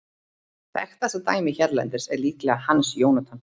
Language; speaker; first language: Icelandic; native; Icelandic